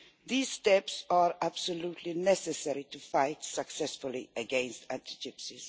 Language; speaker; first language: English; non-native, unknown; Swedish